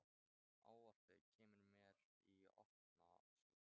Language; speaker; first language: Icelandic; non-native, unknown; Thai